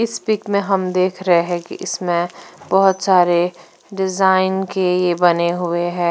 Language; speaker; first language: Hindi; non-native, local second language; Punjabi